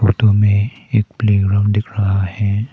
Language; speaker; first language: Hindi; non-native, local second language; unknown